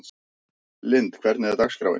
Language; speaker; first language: Icelandic; native; Icelandic